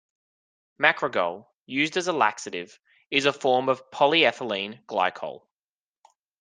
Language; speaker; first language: English; native; English